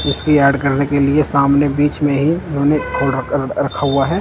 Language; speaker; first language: Hindi; non-native, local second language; Punjabi